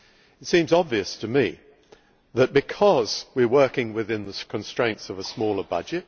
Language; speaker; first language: English; native; English